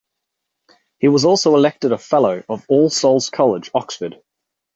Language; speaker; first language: English; native; English